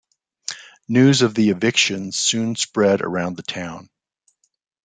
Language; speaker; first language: English; native; English